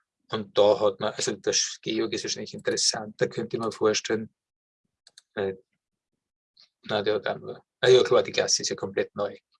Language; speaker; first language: German; native; German